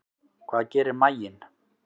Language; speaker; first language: Icelandic; native; Icelandic